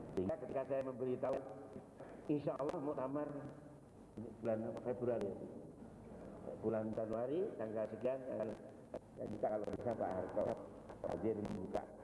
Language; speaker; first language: Indonesian; non-native, local second language; Javanese